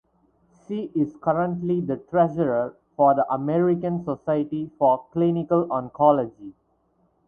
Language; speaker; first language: English; non-native, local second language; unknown